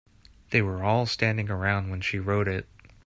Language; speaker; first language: English; native; English